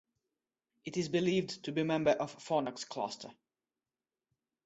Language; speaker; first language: English; non-native, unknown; Russian